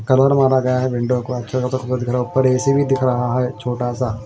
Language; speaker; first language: Hindi; non-native, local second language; Punjabi